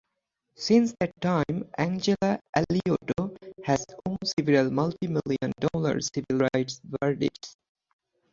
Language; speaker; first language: English; non-native, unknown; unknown